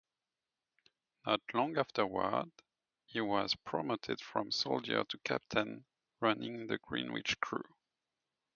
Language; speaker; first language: English; native; English